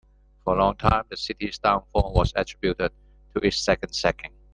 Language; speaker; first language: English; non-native, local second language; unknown